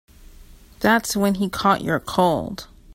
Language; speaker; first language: English; native; English